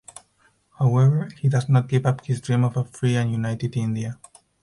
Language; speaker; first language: English; non-native, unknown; Spanish